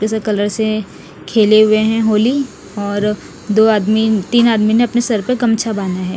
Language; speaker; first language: Hindi; non-native, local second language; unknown